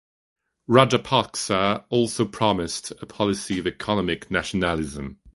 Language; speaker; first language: English; non-native, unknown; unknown